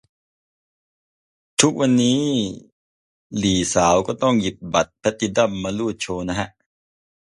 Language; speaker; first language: Thai; non-native, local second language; Northeastern Thai